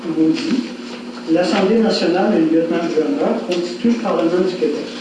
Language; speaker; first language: French; native; French